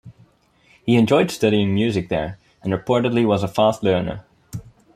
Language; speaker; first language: English; non-native, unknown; Dutch